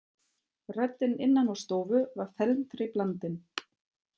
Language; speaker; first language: Icelandic; non-native, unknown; German